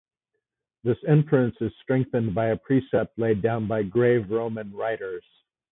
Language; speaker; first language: English; native; English